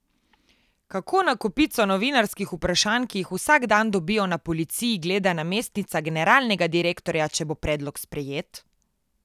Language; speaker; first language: Slovenian; native; Slovenian